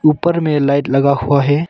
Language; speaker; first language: Hindi; non-native, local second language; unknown